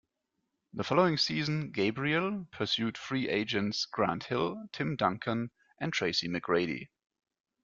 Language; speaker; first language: English; non-native, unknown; German